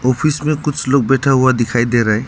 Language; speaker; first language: Hindi; non-native, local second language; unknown